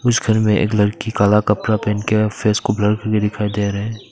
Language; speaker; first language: Hindi; non-native, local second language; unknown